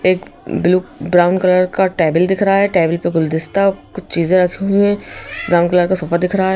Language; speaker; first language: Hindi; native; Hindi